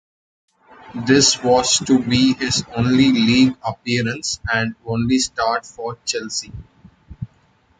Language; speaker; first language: English; non-native, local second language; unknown